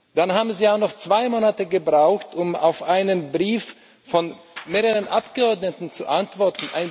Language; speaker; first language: German; non-native, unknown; Slovak